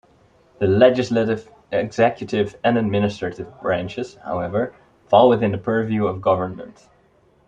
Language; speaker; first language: English; non-native, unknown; Dutch